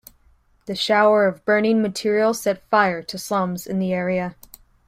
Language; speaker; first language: English; native; English